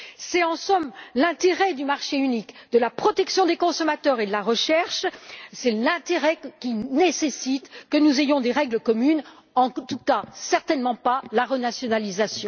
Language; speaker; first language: French; native; French